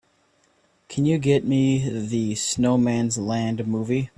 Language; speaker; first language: English; native; English